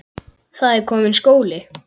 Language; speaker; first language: Icelandic; native; Icelandic